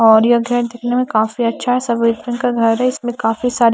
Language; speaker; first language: Hindi; non-native, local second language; Punjabi